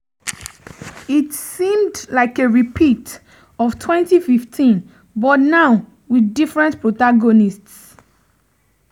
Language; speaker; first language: English; non-native, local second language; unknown